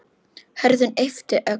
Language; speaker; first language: Icelandic; non-native, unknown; Polish